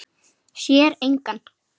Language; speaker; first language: Icelandic; native; Icelandic